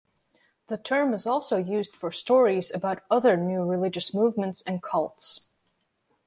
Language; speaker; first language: English; non-native, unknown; Latvian